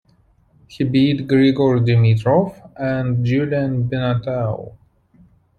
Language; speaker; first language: English; non-native, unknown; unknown